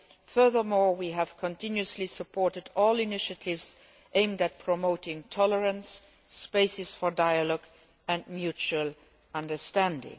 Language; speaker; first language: English; non-native, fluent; Luxembourgish